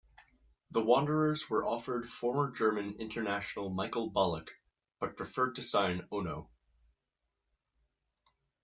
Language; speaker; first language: English; native; English